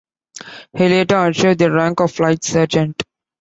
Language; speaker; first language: English; non-native, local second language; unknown